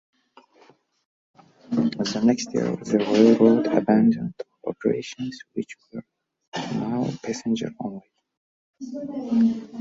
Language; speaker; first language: English; native; English